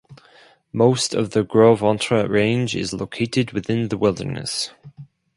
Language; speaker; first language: English; non-native, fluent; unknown